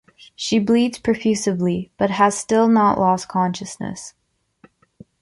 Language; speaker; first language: English; native; English